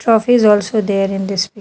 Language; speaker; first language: English; non-native, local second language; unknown